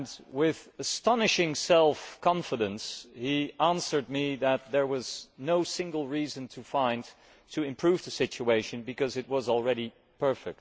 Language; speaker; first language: English; non-native, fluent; Dutch